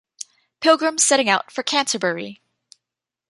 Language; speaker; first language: English; native; English